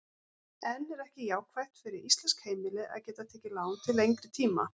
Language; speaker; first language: Icelandic; native; Icelandic